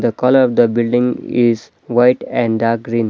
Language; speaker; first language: English; non-native, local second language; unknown